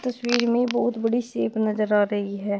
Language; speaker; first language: Hindi; native; Hindi